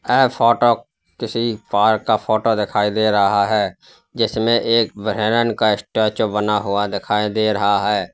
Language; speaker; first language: Hindi; native; Hindi